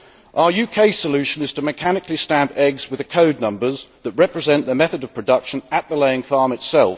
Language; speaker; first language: English; native; English